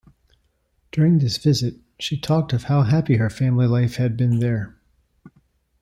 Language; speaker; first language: English; native; English